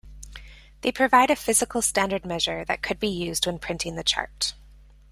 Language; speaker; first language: English; native; English